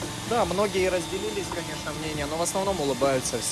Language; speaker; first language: Russian; native; Russian